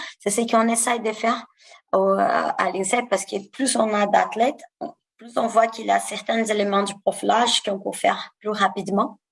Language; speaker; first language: French; non-native, fluent; Portuguese